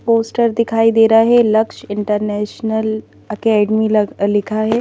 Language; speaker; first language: Hindi; native; Hindi